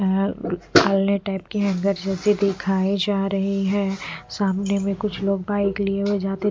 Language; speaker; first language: Hindi; non-native, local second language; Punjabi